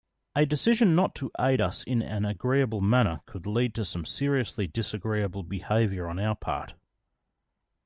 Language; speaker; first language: English; native; English